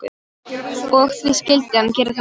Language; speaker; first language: Icelandic; non-native, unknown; Polish